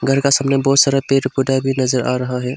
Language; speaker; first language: Hindi; non-native, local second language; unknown